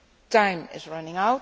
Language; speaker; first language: English; non-native, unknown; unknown